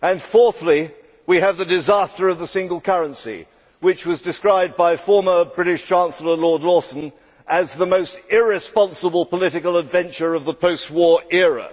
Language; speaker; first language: English; native; English